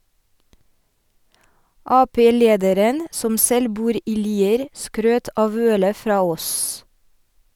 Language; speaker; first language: Norwegian; non-native, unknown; French